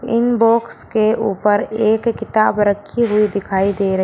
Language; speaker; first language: Hindi; native; Hindi